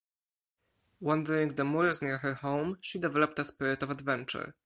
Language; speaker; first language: English; non-native, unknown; Polish